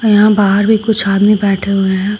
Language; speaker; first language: Hindi; native; Hindi